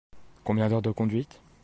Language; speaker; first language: French; native; French